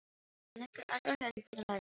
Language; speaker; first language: Icelandic; non-native, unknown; Filipino